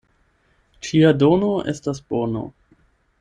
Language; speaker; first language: Esperanto; non-native, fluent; German